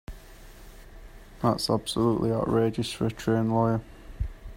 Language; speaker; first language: English; native; English